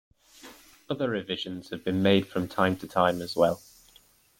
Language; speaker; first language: English; native; English